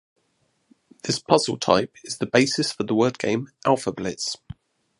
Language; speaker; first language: English; native; English